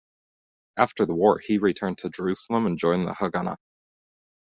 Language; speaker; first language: English; native; English